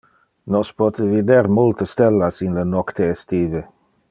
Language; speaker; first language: Interlingua; non-native, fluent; Dutch